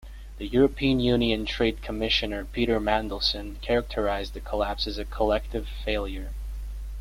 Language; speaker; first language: English; native; English